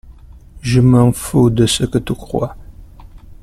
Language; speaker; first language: French; non-native, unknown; Italian